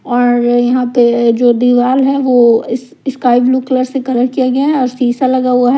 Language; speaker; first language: Hindi; non-native, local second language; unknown